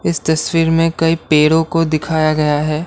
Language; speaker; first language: Hindi; non-native, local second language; Assamese